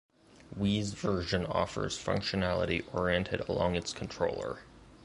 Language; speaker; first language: English; native; English